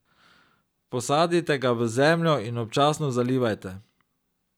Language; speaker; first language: Slovenian; native; Slovenian